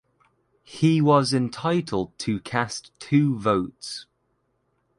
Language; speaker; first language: English; native; English